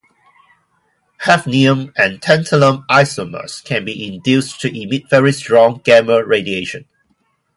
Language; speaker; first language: English; non-native, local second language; Cantonese